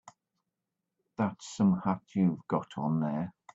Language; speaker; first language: English; native; English